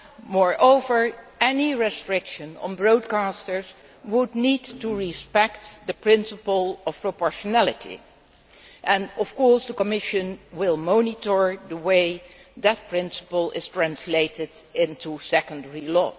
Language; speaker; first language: English; non-native, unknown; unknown